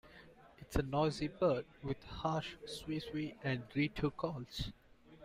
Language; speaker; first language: English; non-native, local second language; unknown